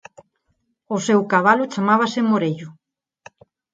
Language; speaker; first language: Galician; non-native, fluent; Spanish